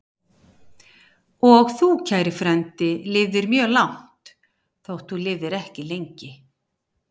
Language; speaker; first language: Icelandic; native; Icelandic